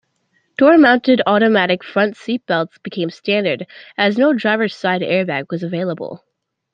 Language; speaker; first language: English; native; English